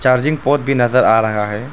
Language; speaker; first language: Hindi; non-native, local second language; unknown